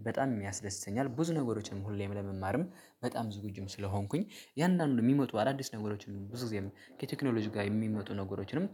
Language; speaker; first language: Amharic; native; Amharic